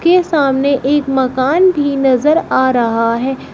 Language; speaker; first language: Hindi; native; Hindi